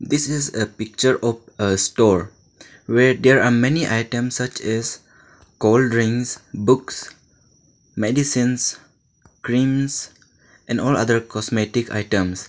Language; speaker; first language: English; non-native, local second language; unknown